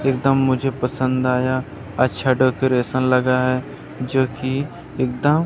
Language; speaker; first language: Hindi; native; Hindi